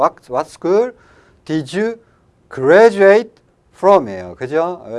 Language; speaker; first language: English; non-native, fluent; Korean